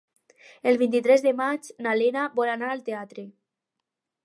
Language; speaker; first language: Catalan; non-native, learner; Spanish